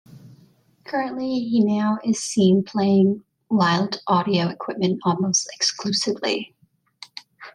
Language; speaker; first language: English; native; English